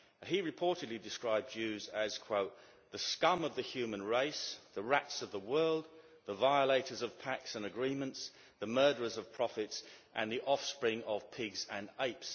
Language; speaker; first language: English; native; English